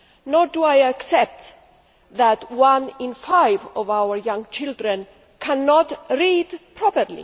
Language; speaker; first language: English; non-native, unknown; Greek